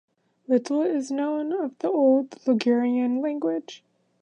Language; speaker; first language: English; native; English